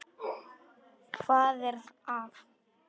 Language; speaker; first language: Icelandic; non-native, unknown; Polish